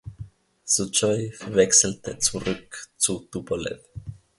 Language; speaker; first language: German; non-native, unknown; Finnish